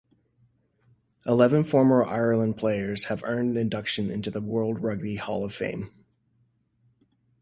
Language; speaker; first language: English; native; English